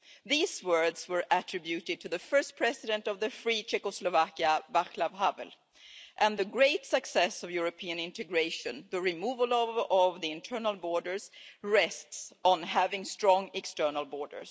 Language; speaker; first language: English; non-native, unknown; Swedish